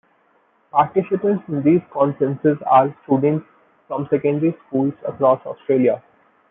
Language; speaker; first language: English; non-native, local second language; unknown